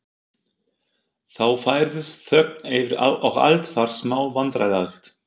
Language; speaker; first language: Icelandic; non-native, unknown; German